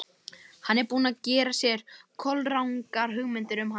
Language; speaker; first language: Icelandic; native; Icelandic